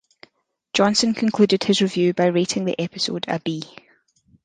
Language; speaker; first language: English; native; English